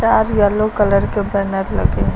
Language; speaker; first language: Hindi; native; Hindi